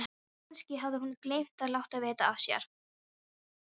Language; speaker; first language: Icelandic; non-native, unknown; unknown